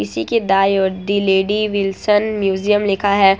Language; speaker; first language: Hindi; non-native, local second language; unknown